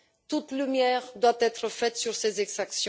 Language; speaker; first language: French; non-native, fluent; Bulgarian